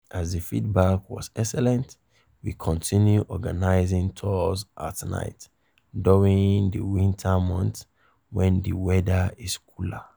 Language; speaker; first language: English; non-native, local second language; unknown